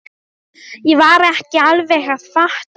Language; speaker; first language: Icelandic; non-native, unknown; Polish